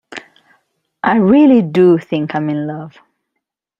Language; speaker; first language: English; native; English